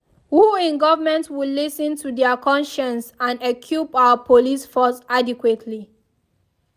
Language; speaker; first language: English; non-native, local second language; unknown